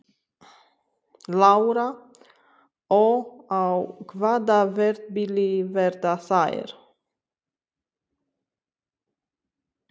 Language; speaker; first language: Icelandic; non-native, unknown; Romanian